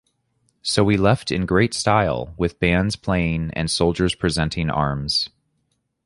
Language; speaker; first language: English; native; English